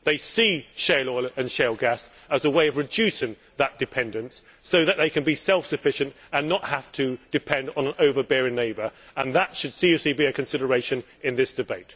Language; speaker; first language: English; native; English